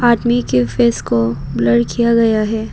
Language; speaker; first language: Hindi; non-native, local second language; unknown